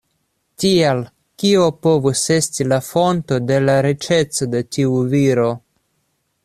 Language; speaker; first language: Esperanto; non-native, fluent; Russian